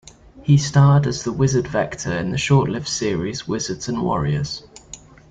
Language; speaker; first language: English; native; English